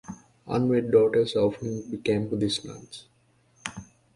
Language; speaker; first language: English; native; English